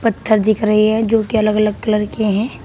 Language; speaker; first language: Hindi; native; Hindi